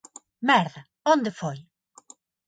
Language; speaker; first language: Galician; non-native, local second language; Spanish